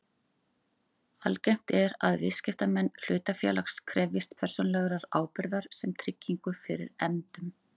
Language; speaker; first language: Icelandic; native; Icelandic